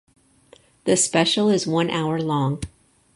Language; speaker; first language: English; native; English